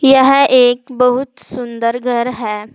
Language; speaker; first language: Hindi; native; Hindi